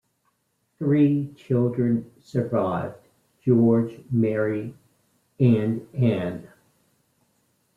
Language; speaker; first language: English; native; English